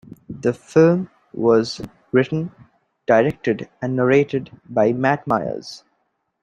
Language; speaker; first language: English; non-native, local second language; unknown